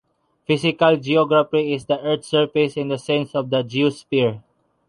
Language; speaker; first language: English; non-native, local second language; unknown